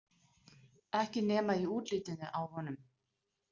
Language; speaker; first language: Icelandic; non-native, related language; Danish